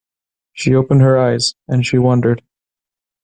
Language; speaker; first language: English; native; English